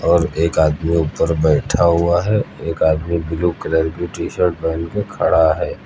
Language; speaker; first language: Hindi; native; Hindi